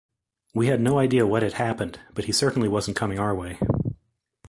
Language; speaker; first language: English; native; English